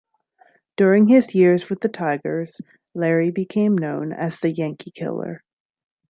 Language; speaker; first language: English; native; English